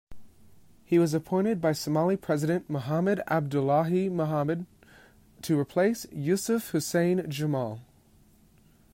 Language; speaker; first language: English; native; English